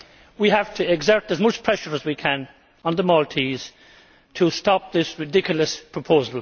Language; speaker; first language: English; native; English